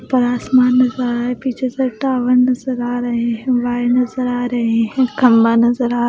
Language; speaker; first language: Hindi; non-native, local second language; Punjabi